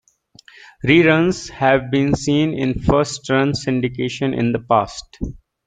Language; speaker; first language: English; native; English